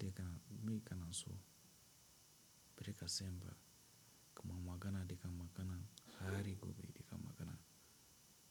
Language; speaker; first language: Hausa; non-native, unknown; Tiv